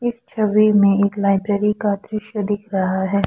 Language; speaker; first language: Hindi; non-native, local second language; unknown